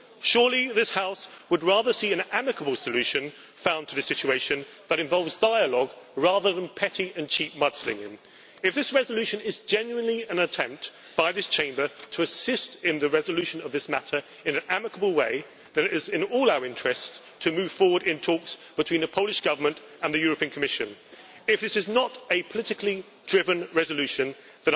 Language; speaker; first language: English; native; English